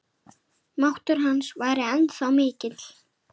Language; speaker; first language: Icelandic; native; Icelandic